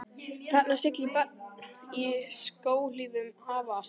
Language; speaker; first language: Icelandic; native; Icelandic